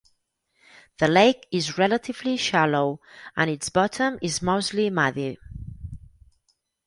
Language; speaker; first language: English; non-native, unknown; Catalan